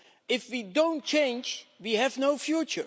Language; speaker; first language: English; non-native, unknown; Dutch